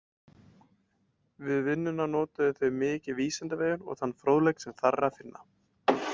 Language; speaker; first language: Icelandic; native; Icelandic